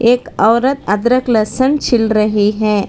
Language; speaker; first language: Hindi; non-native, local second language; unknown